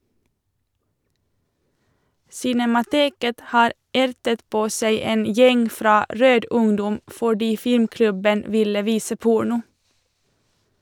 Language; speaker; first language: Norwegian; non-native, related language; Swedish